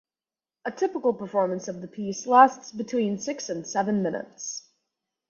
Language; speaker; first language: English; native; English